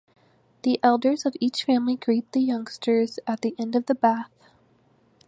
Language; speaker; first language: English; native; English